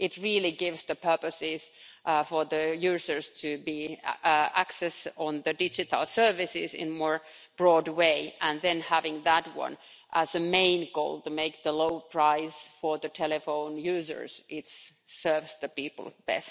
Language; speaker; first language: English; non-native, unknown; Finnish